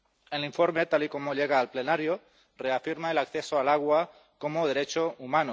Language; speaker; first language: Spanish; non-native, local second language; Catalan